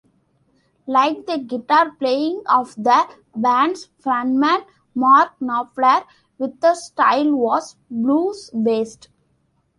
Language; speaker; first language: English; non-native, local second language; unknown